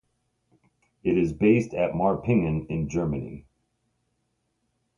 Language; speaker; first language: English; native; English